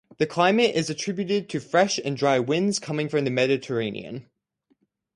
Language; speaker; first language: English; native; English